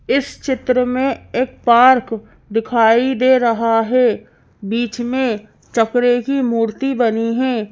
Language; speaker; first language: Hindi; native; Hindi